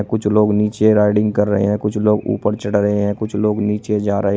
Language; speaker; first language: Hindi; native; Hindi